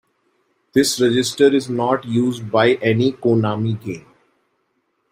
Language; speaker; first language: English; non-native, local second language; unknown